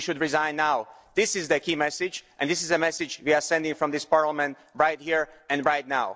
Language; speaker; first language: English; non-native, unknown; Slovak